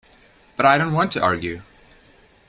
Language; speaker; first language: English; native; English